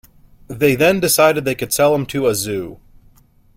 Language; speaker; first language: English; native; English